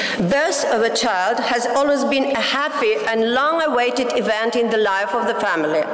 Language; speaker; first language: English; non-native, fluent; Tatar